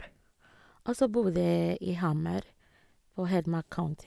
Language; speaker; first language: Norwegian; non-native, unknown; Ga